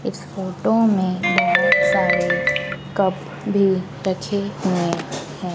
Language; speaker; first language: Hindi; native; Hindi